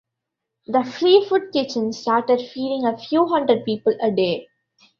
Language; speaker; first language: English; non-native, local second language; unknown